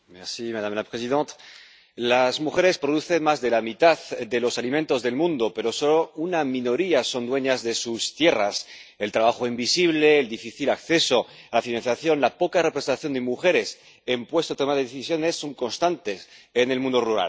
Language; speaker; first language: Spanish; native; Spanish